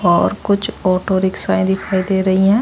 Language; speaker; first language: Hindi; native; Hindi